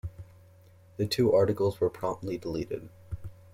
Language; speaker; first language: English; native; English